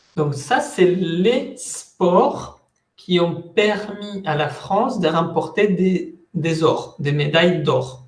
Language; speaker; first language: French; non-native, fluent; Spanish